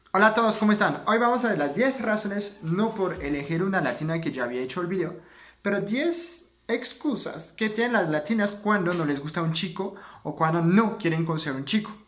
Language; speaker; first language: Spanish; non-native, fluent; French